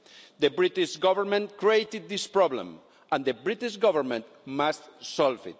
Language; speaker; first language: English; non-native, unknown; Spanish